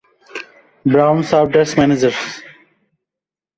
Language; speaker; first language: English; non-native, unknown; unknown